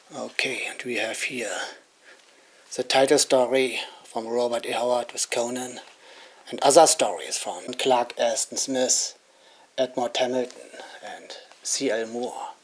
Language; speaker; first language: English; non-native, fluent; German